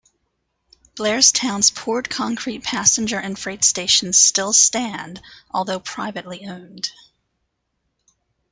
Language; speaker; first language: English; native; English